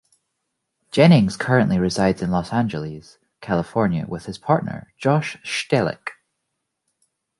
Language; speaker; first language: English; native; English